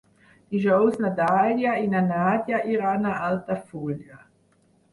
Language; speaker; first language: Catalan; non-native, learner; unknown